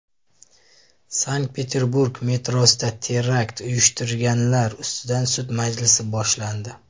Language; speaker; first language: Uzbek; native; Uzbek